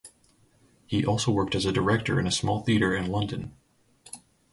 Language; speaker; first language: English; native; English